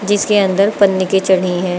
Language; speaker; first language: Hindi; native; Hindi